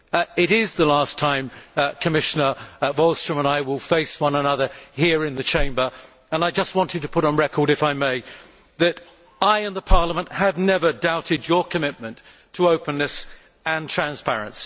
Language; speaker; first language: English; native; English